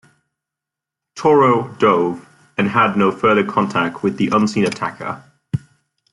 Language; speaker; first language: English; native; English